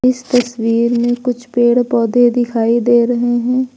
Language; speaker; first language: Hindi; native; Hindi